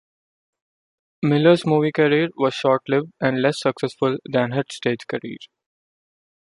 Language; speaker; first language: English; non-native, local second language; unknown